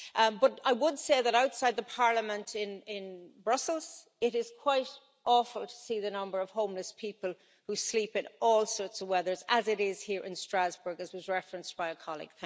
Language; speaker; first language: English; native; English